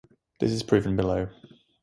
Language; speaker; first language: English; native; English